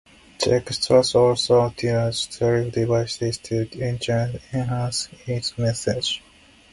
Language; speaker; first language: English; non-native, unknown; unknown